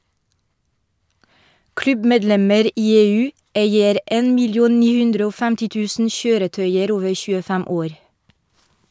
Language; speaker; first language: Norwegian; non-native, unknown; French